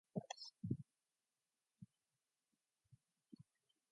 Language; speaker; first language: English; non-native, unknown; Mongolian